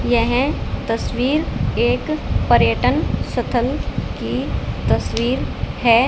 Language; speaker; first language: Hindi; native; Hindi